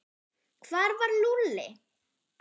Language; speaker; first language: Icelandic; non-native, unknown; German